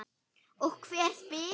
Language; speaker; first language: Icelandic; non-native, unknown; German